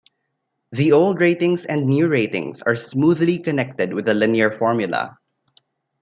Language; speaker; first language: English; non-native, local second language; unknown